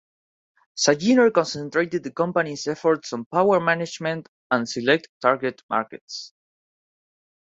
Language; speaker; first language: English; non-native, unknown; Spanish